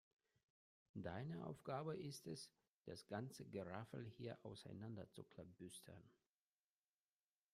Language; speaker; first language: German; non-native, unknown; Russian